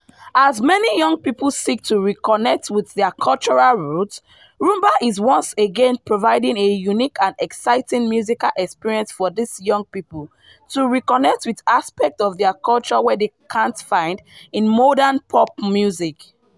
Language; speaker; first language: English; non-native, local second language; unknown